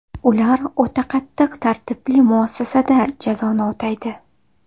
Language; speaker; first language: Uzbek; native; Uzbek